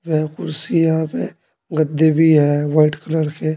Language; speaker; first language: Hindi; native; Hindi